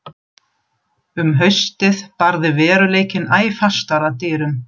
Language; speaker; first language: Icelandic; non-native, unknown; German